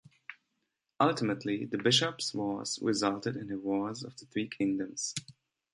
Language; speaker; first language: English; non-native, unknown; German